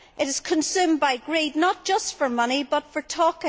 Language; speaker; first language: English; native; English